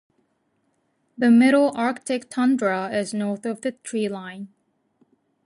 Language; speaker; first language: English; non-native, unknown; Japanese